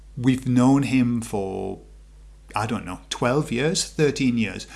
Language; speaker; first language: English; native; English